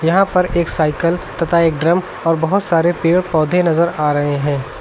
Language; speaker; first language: Hindi; native; Hindi